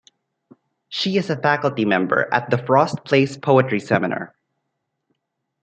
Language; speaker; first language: English; non-native, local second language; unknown